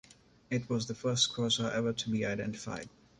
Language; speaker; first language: English; non-native, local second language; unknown